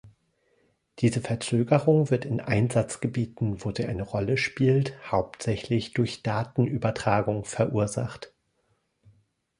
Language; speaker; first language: German; native; German